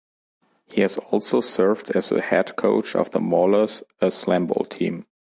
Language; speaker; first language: English; non-native, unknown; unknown